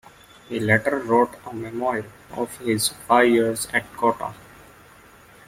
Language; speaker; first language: English; non-native, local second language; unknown